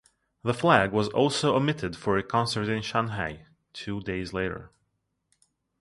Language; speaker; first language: English; non-native, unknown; Russian